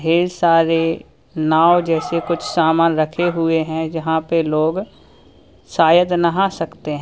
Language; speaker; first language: Hindi; native; Hindi